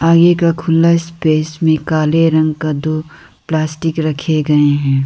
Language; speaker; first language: Hindi; non-native, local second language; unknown